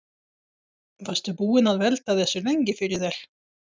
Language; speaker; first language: Icelandic; non-native, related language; Swedish